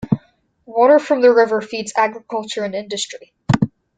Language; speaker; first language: English; native; English